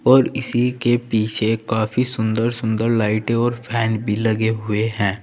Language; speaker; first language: Hindi; native; Hindi